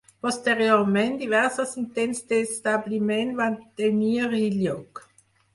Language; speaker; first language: Catalan; non-native, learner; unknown